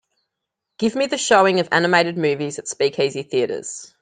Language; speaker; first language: English; native; English